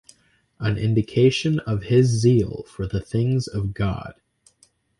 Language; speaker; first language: English; native; English